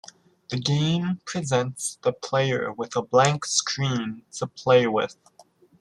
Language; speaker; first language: English; native; English